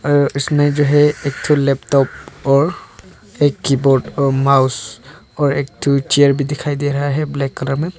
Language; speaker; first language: Hindi; non-native, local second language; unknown